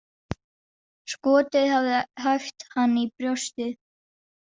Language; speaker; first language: Icelandic; non-native, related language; Danish